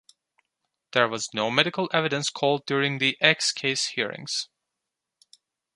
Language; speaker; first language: English; non-native, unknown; Turkish